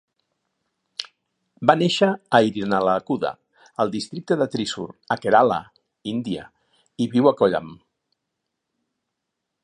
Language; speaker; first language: Catalan; native; Catalan